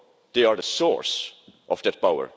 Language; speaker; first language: English; non-native, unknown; Estonian